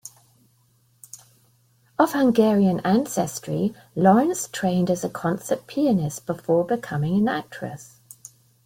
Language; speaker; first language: English; native; English